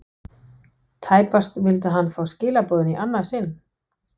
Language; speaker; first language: Icelandic; non-native, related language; Danish